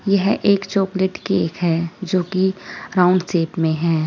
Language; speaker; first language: Hindi; native; Hindi